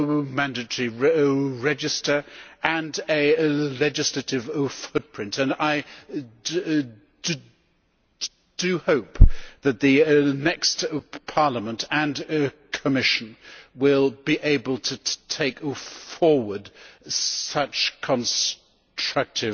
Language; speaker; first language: English; native; English